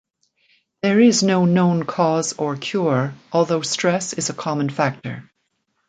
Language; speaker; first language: English; native; English